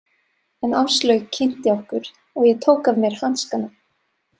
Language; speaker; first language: Icelandic; non-native, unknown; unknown